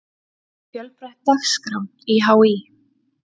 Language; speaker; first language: Icelandic; native; Icelandic